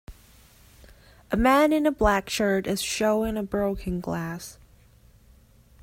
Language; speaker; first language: English; native; English